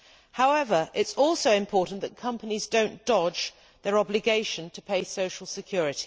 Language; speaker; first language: English; native; English